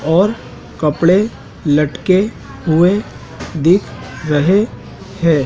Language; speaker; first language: Hindi; native; Hindi